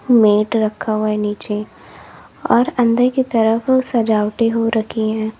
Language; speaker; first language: Hindi; native; Hindi